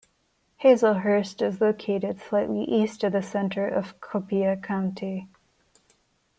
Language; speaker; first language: English; non-native, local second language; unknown